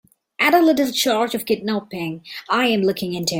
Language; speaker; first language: English; non-native, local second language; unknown